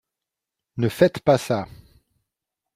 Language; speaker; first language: French; non-native, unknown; Dutch